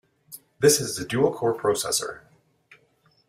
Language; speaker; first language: English; native; English